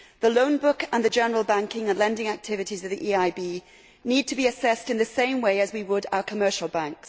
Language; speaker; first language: English; native; English